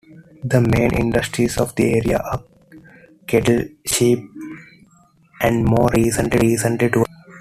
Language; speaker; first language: English; non-native, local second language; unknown